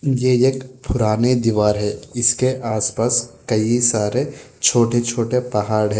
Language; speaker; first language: Hindi; non-native, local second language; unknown